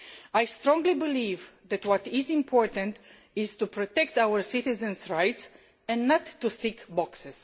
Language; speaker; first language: English; non-native, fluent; Romanian